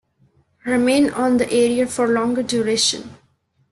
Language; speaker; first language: English; non-native, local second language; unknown